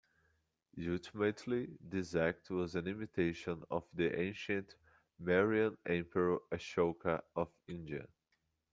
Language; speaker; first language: English; non-native, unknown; Portuguese